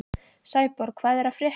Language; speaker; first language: Icelandic; non-native, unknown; Polish